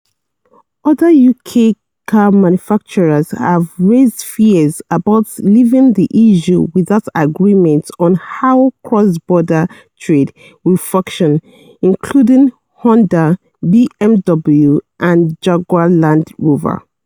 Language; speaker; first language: English; non-native, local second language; Yoruba